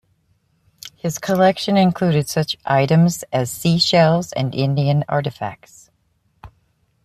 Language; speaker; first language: English; native; English